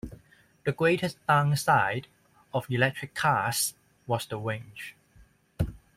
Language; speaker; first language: English; non-native, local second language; Cantonese